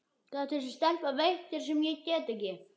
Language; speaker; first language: Icelandic; native; Icelandic